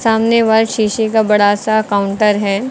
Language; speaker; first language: Hindi; native; Hindi